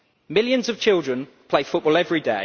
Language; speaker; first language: English; native; English